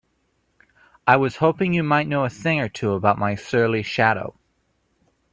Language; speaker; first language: English; native; English